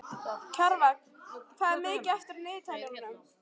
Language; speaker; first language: Icelandic; native; Icelandic